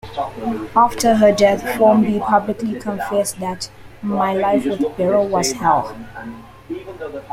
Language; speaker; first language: English; native; English